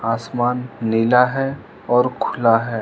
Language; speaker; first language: Hindi; non-native, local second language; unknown